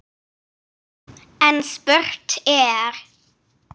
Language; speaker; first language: Icelandic; non-native, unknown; English